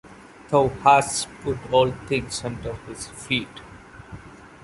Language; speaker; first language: English; non-native, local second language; Malayalam